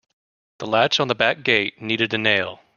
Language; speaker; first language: English; native; English